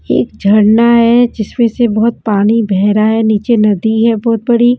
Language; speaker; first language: Hindi; non-native, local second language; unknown